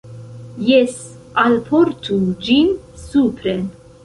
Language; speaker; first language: Esperanto; non-native, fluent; Central Kurdish